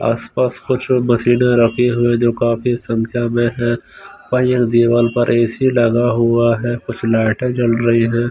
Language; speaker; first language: Hindi; non-native, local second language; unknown